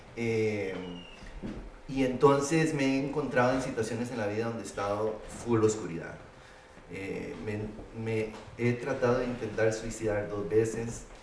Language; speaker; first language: Spanish; early bilingual, heritage; Spanish